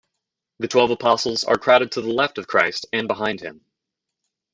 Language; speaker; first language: English; native; English